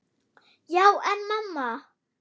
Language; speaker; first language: Icelandic; non-native, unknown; German